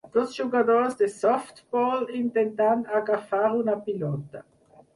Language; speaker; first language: Catalan; non-native, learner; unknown